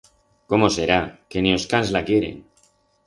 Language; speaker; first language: Aragonese; non-native, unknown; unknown